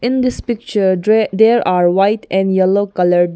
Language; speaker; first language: English; non-native, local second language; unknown